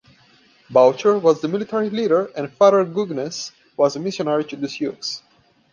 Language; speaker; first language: English; non-native, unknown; Portuguese